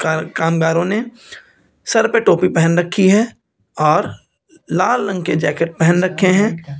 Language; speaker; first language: Hindi; native; Hindi